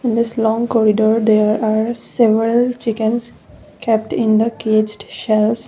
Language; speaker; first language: English; non-native, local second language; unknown